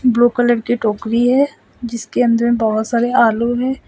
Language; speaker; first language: Hindi; non-native, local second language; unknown